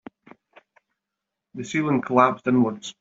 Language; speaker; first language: English; native; English